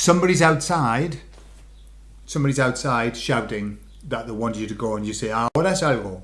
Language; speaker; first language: English; native; English